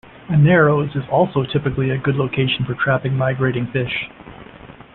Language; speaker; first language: English; native; English